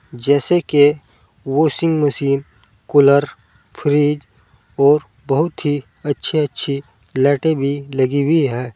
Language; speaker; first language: Hindi; native; Hindi